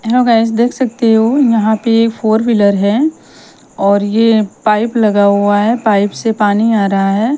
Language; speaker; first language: Hindi; non-native, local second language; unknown